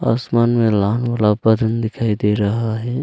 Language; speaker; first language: Hindi; early bilingual, other home language; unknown